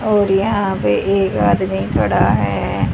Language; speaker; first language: Hindi; native; Hindi